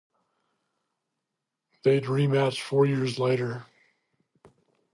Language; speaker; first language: English; native; English